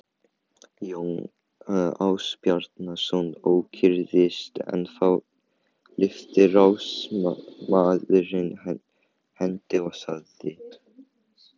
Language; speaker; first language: Icelandic; non-native, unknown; Chinese